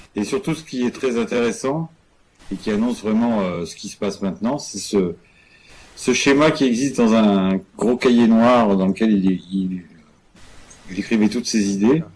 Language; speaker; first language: French; native; French